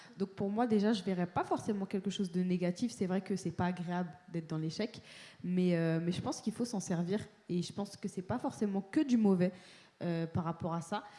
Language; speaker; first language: French; native; French